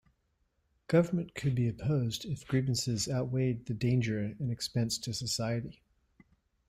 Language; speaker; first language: English; native; English